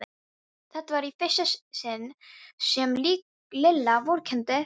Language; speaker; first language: Icelandic; non-native, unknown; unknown